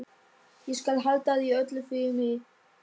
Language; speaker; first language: Icelandic; non-native, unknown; German